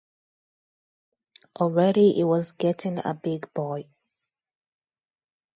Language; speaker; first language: English; non-native, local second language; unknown